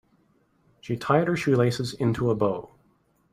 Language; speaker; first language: English; native; English